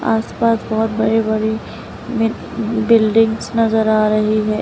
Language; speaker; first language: Hindi; native; Hindi